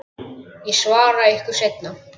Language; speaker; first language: Icelandic; native; Icelandic